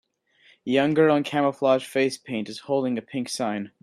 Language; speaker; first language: English; native; English